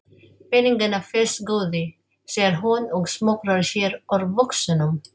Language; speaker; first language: Icelandic; non-native, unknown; Filipino